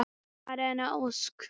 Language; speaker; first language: Icelandic; native; Icelandic